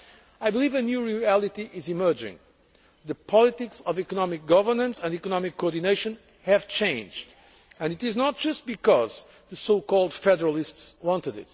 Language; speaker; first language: English; non-native, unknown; Portuguese